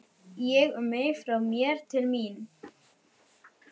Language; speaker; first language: Icelandic; non-native, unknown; German